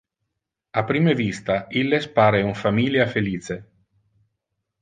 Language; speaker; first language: Interlingua; non-native, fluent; Italian